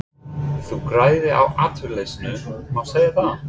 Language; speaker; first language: Icelandic; non-native, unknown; English